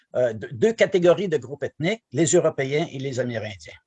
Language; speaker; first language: French; native; French